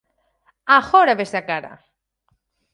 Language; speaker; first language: Galician; native; Galician